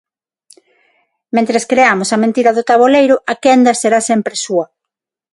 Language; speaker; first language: Galician; non-native, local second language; Spanish